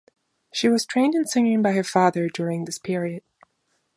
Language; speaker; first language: English; non-native, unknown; German